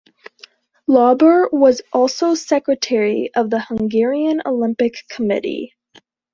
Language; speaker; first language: English; native; English